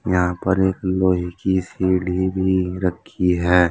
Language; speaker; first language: Hindi; native; Hindi